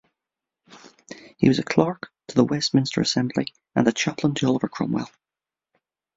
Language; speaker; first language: English; native; English